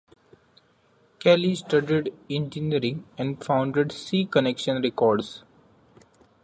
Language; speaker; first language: English; non-native, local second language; Marathi